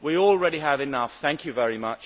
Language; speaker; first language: English; native; English